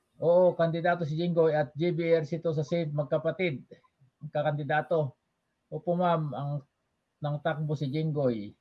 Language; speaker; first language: Filipino; non-native, local second language; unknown